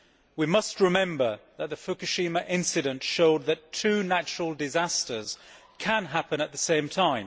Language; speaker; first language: English; native; English